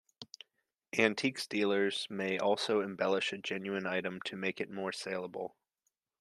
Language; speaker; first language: English; native; English